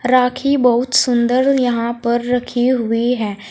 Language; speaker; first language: Hindi; native; Hindi